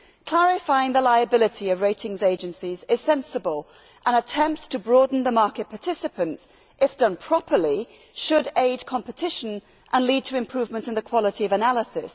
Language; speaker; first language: English; native; English